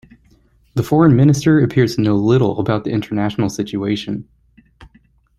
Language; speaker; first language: English; native; English